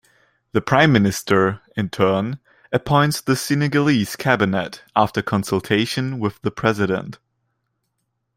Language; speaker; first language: English; non-native, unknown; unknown